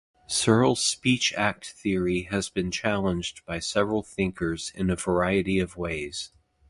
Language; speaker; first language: English; native; English